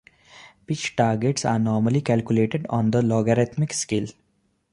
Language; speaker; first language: English; non-native, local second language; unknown